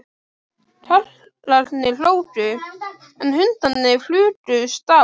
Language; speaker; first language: Icelandic; native; Icelandic